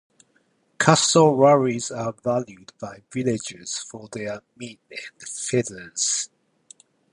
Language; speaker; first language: English; non-native, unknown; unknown